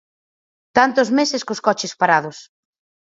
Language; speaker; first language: Galician; native; Galician